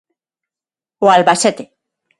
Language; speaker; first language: Galician; non-native, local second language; Spanish